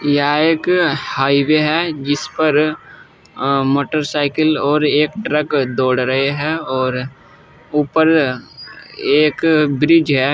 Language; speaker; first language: Hindi; native; Hindi